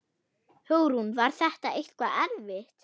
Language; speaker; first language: Icelandic; non-native, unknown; German